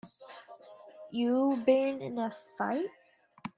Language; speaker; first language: English; native; English